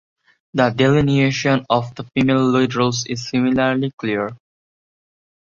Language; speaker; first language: English; non-native, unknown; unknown